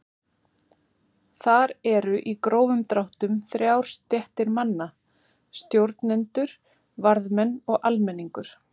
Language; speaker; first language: Icelandic; native; Icelandic